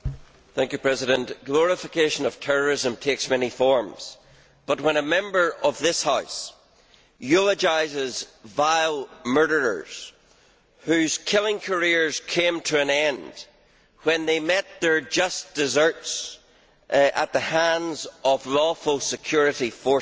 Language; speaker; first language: English; native; English